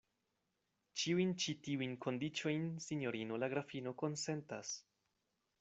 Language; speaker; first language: Esperanto; non-native, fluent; Spanish